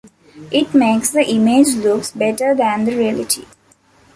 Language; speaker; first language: English; non-native, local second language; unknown